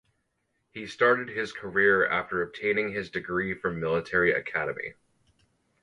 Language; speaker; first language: English; native; English